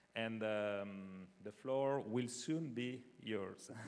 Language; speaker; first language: English; non-native, fluent; French